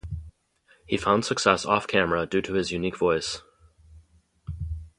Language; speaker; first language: English; native; English